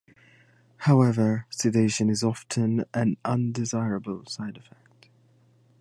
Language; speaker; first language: English; native; English